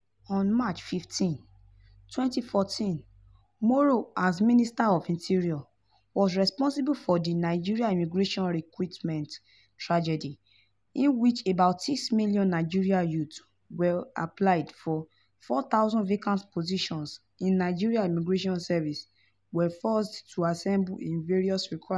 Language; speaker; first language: English; non-native, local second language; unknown